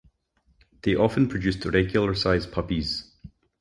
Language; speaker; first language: English; native; English